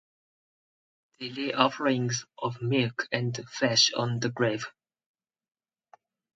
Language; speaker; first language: English; non-native, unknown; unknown